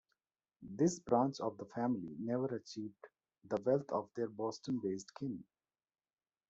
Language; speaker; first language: English; non-native, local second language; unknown